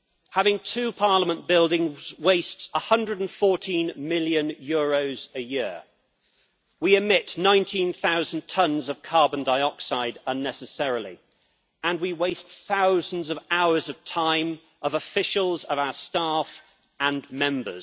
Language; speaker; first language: English; native; English